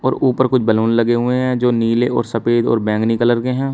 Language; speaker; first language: Hindi; native; Hindi